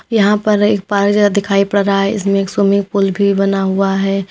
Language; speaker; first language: Hindi; native; Hindi